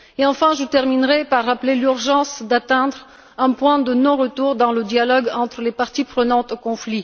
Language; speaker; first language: French; non-native, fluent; Bulgarian